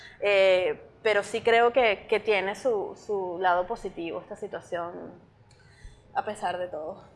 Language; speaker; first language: Spanish; native; Spanish